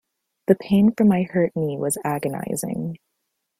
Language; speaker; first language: English; native; English